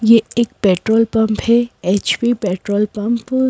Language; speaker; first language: Hindi; native; Hindi